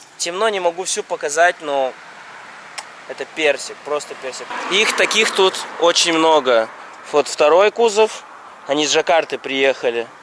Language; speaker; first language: Russian; native; Russian